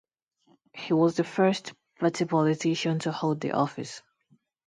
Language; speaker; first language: English; non-native, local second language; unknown